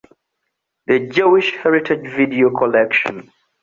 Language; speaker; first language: English; non-native, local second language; Ganda